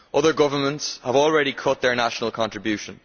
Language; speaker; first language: English; native; English